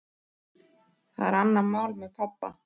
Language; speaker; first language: Icelandic; native; Icelandic